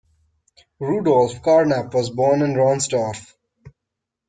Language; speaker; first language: English; non-native, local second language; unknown